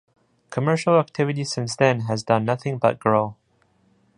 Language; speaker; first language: English; non-native, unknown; Japanese